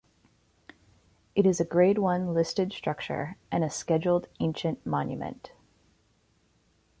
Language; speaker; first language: English; native; English